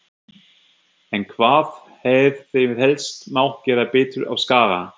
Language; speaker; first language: Icelandic; non-native, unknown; German